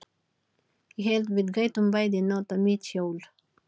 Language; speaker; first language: Icelandic; non-native, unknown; Filipino